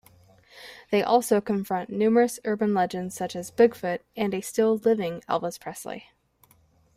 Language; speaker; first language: English; native; English